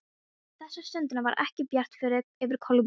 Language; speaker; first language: Icelandic; non-native, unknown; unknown